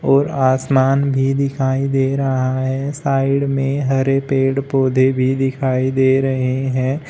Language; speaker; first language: Hindi; native; Hindi